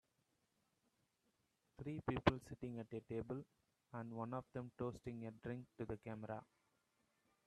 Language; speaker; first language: English; non-native, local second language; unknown